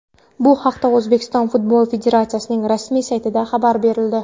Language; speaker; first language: Uzbek; non-native, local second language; Kara-Kalpak